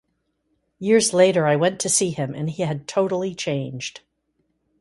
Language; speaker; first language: English; native; English